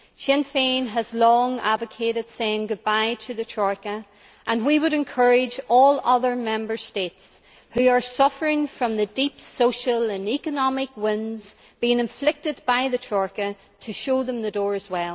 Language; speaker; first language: English; native; English